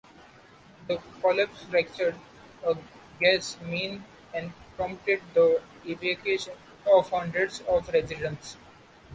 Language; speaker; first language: English; non-native, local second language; Marathi